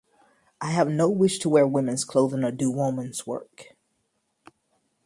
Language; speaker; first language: English; native; English